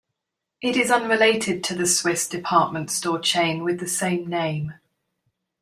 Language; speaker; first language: English; native; English